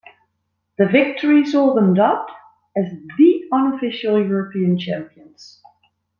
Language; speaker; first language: English; non-native, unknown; Dutch